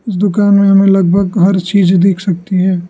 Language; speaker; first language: Hindi; non-native, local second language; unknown